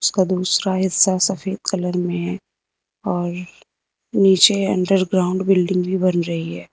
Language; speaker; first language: Hindi; native; Hindi